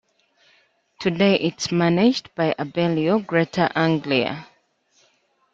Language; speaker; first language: English; native; English